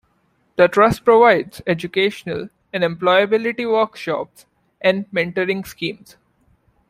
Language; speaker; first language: English; non-native, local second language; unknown